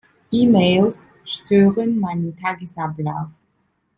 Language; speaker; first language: German; non-native, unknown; Italian